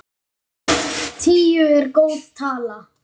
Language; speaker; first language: Icelandic; native; Icelandic